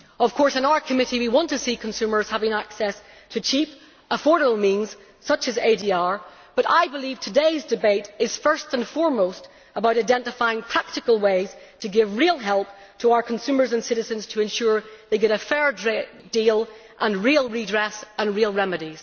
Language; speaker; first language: English; native; English